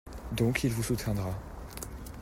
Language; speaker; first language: French; native; French